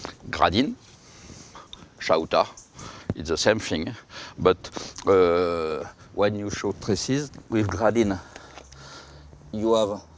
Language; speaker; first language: English; non-native, learner; French